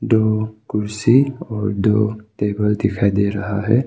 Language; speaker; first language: Hindi; non-native, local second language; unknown